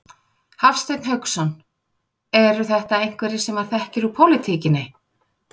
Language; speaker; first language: Icelandic; native; Icelandic